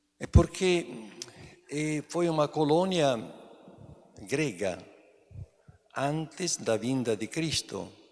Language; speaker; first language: Portuguese; non-native, fluent; Italian